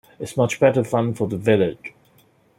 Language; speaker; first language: English; non-native, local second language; Cantonese